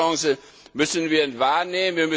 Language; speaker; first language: German; non-native, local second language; Luxembourgish